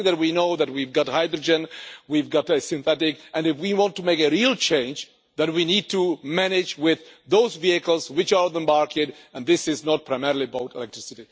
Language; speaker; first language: English; non-native, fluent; Czech